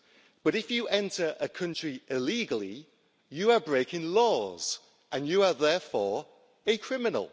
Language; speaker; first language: English; native; English